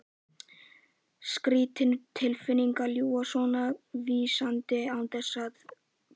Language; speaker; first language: Icelandic; native; Icelandic